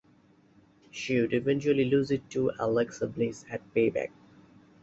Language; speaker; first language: English; non-native, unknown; Bangla